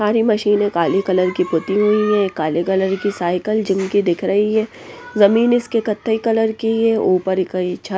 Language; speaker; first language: Hindi; non-native, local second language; Punjabi